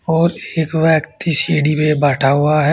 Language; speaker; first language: Hindi; native; Hindi